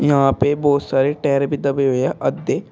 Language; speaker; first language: Hindi; native; Hindi